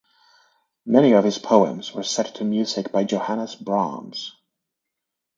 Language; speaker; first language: English; native; English